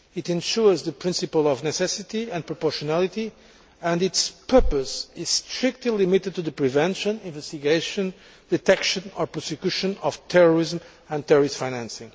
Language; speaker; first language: English; non-native, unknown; Portuguese